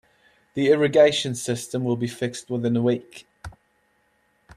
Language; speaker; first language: English; native; English